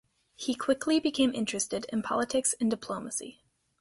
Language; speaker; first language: English; native; English